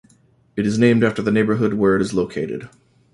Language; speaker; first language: English; native; English